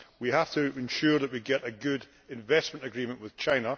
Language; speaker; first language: English; native; English